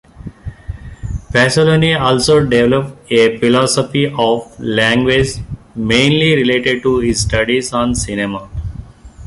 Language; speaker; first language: English; non-native, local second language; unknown